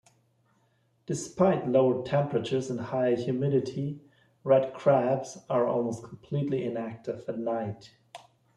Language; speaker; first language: English; non-native, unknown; German